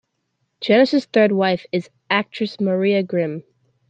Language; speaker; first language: English; native; English